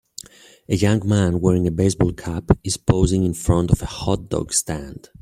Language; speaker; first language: English; native; English